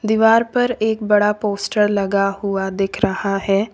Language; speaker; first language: Hindi; native; Hindi